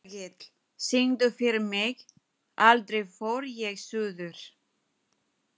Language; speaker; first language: Icelandic; non-native, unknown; Filipino